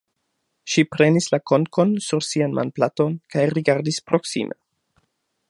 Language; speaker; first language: Esperanto; non-native, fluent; German